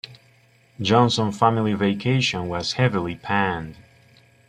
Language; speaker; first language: English; native; English